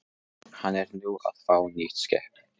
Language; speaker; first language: Icelandic; non-native, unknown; Polish